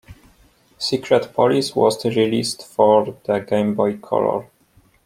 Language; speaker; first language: English; non-native, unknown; Polish